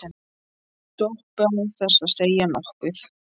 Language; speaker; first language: Icelandic; non-native, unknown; English